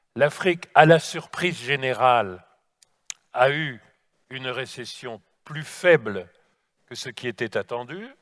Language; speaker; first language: French; native; French